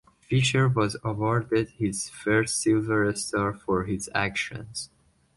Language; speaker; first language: English; non-native, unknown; Persian